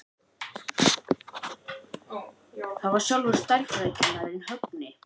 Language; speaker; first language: Icelandic; native; Icelandic